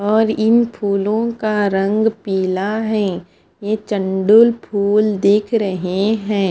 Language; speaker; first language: Hindi; non-native, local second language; Punjabi